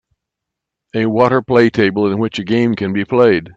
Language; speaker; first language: English; native; English